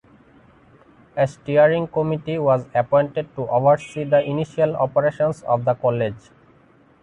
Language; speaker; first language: English; non-native, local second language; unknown